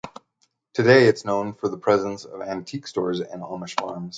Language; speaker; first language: English; native; English